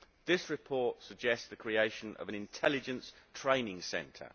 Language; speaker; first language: English; native; English